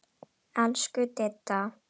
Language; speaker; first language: Icelandic; non-native, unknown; Indonesian